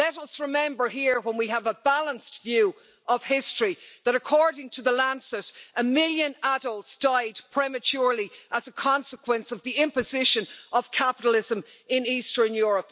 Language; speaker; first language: English; native; English